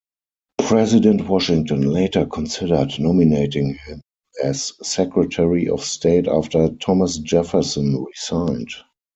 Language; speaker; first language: English; non-native, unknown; German